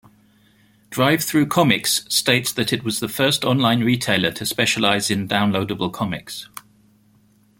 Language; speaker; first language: English; native; English